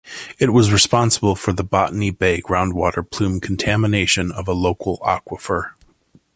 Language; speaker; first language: English; native; English